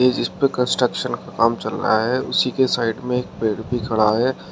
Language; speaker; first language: Hindi; native; Hindi